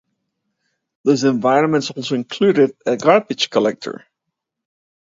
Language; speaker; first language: English; native; English